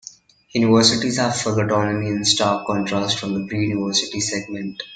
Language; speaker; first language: English; non-native, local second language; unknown